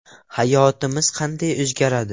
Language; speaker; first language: Uzbek; non-native, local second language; Russian